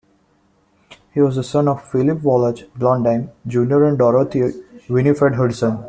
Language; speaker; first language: English; non-native, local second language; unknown